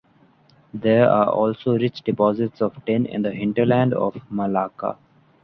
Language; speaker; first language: English; non-native, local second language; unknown